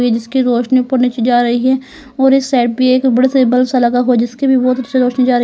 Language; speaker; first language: Hindi; native; Hindi